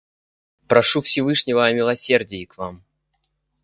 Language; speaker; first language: Russian; native; Russian